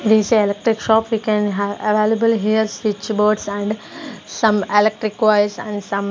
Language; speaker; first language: English; non-native, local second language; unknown